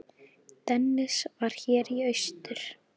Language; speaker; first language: Icelandic; native; Icelandic